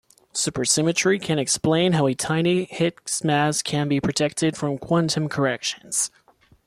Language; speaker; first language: English; non-native, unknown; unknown